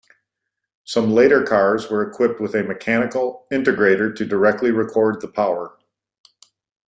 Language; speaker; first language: English; native; English